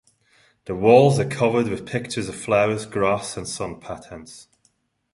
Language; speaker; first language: English; non-native, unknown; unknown